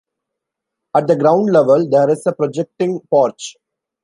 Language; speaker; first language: English; non-native, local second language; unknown